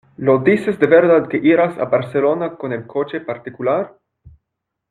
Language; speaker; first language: Spanish; non-native, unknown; French